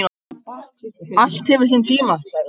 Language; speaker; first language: Icelandic; non-native, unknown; Macedonian